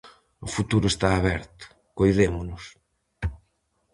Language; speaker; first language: Galician; native; Galician